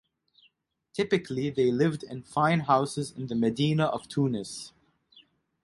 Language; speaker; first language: English; non-native, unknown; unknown